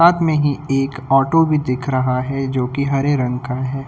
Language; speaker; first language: Hindi; native; Hindi